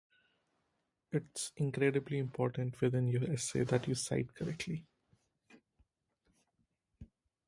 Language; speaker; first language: English; non-native, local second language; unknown